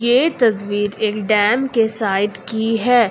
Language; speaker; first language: Hindi; native; Hindi